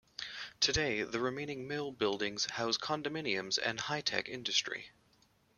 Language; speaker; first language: English; native; English